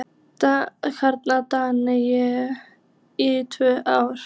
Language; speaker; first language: Icelandic; native; Icelandic